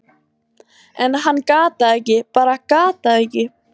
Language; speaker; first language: Icelandic; native; Icelandic